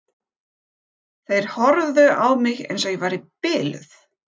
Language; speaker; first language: Icelandic; non-native, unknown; German